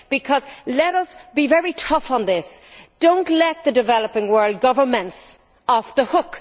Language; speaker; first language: English; native; English